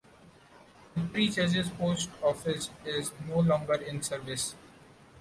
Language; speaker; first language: English; non-native, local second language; Marathi